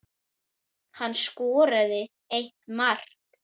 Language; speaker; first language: Icelandic; native; Icelandic